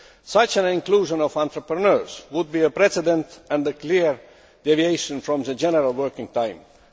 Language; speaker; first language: English; non-native, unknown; Estonian